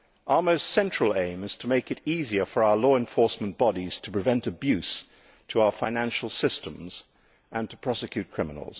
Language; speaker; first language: English; native; English